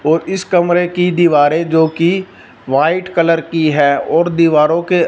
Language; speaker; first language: Hindi; non-native, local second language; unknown